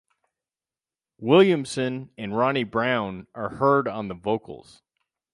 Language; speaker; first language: English; native; English